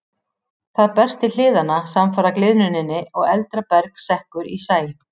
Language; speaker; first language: Icelandic; native; Icelandic